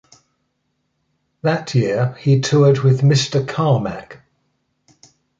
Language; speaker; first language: English; native; English